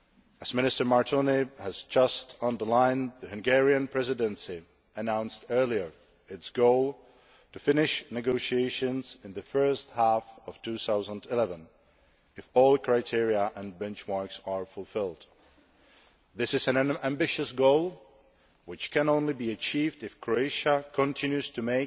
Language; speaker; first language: English; non-native, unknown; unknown